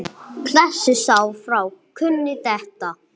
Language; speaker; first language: Icelandic; non-native, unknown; English